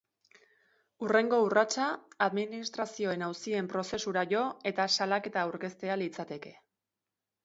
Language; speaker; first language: Basque; native; Basque